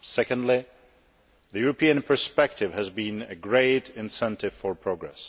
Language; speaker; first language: English; non-native, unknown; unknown